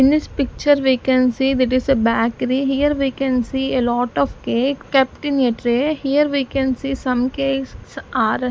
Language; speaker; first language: English; non-native, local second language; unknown